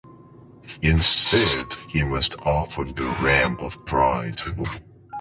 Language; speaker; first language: English; non-native, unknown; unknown